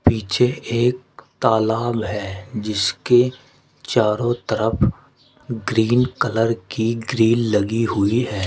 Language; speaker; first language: Hindi; native; Hindi